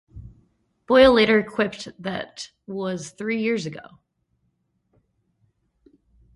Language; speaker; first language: English; native; English